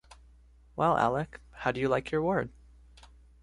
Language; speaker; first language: English; native; English